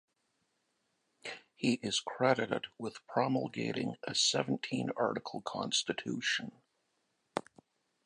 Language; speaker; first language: English; native; English